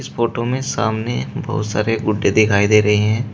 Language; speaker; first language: Hindi; native; Hindi